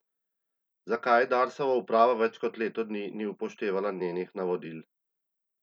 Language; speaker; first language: Slovenian; native; Slovenian